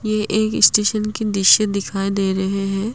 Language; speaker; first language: Hindi; non-native, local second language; Assamese